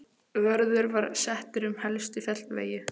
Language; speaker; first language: Icelandic; non-native, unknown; Polish